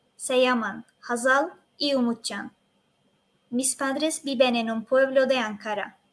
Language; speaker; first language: Spanish; non-native, fluent; Turkish